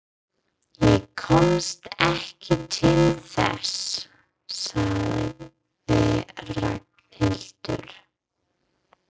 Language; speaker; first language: Icelandic; non-native, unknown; English